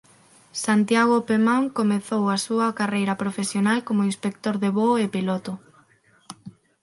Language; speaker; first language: Galician; non-native, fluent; Spanish